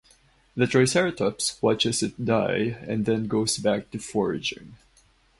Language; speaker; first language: English; non-native, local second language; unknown